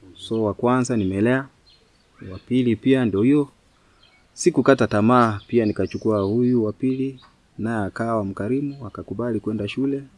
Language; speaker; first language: Swahili; non-native, local second language; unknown